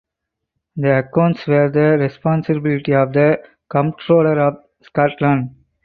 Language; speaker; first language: English; non-native, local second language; Tamil